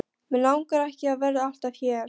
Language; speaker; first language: Icelandic; non-native, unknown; Polish